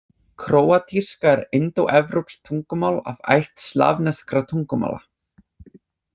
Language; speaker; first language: Icelandic; non-native, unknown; English